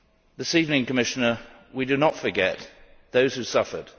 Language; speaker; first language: English; native; English